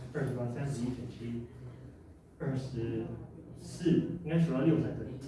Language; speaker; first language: Chinese; native; Chinese